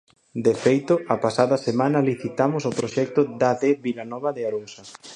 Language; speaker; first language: Galician; native; Galician